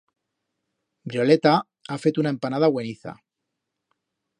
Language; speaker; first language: Aragonese; native; Aragonese